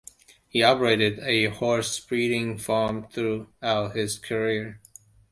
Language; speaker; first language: English; non-native, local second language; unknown